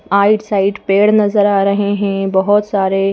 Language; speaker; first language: Hindi; native; Hindi